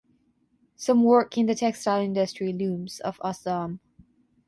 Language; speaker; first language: English; non-native, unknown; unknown